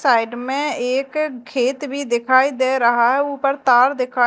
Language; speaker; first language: Hindi; native; Hindi